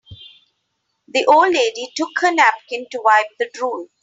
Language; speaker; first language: English; non-native, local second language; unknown